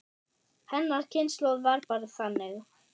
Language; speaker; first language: Icelandic; non-native, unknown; German